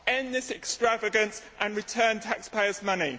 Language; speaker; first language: English; native; English